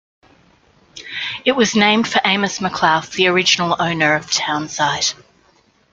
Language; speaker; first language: English; native; English